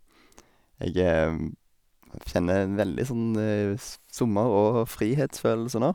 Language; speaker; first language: Norwegian; native; Norwegian